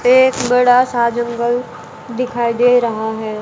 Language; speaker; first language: Hindi; native; Hindi